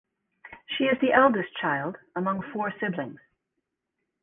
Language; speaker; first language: English; native; English